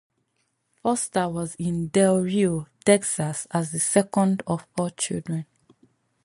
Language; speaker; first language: English; non-native, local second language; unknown